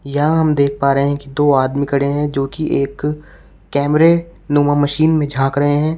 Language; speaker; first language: Hindi; native; Hindi